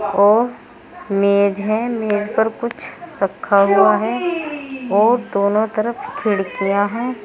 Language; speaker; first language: Hindi; native; Hindi